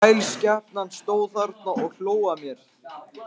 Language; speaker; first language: Icelandic; non-native, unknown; Lithuanian